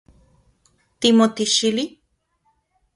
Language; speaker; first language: Central Puebla Nahuatl; non-native, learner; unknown